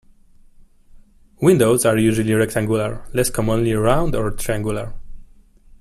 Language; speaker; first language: English; non-native, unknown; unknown